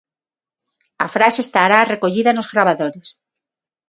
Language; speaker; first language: Galician; non-native, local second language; Spanish